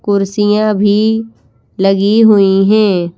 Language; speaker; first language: Hindi; native; Hindi